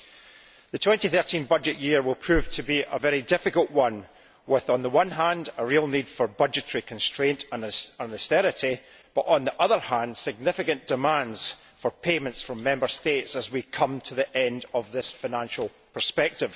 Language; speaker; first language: English; native; English